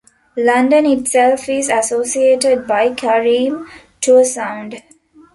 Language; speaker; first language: English; non-native, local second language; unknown